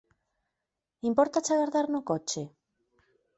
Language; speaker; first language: Galician; native; Galician